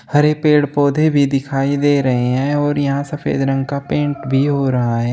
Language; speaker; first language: Hindi; native; Hindi